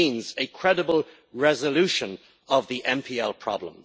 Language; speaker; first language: English; native; English